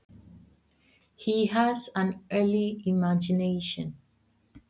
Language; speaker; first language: Icelandic; non-native, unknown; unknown